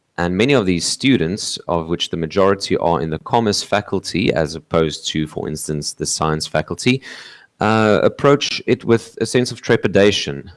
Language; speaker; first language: English; non-native, local second language; Afrikaans